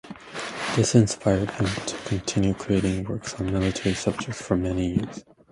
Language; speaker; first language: English; native; English